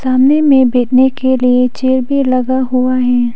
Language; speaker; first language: Hindi; non-native, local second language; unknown